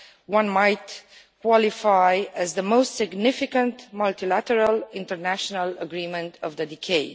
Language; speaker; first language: English; non-native, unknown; Romanian